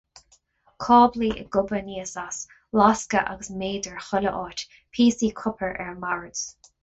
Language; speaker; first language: Irish; non-native, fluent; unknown